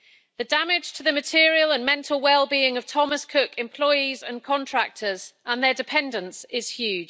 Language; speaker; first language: English; native; English